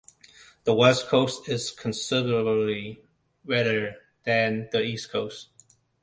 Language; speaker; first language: English; non-native, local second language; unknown